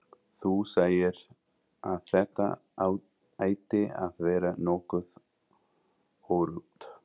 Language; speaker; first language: Icelandic; non-native, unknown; English